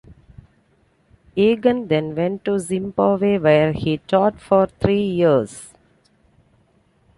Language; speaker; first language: English; non-native, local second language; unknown